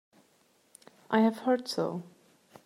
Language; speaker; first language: English; non-native, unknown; German